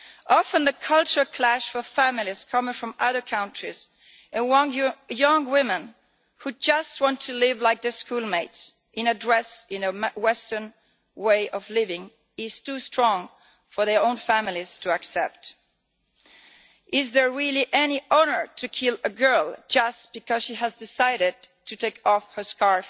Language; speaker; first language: English; non-native, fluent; Italian